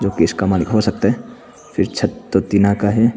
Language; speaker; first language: Hindi; non-native, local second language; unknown